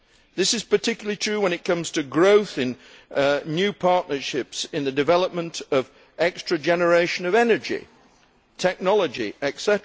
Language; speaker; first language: English; native; English